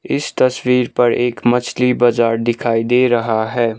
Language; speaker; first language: Hindi; non-native, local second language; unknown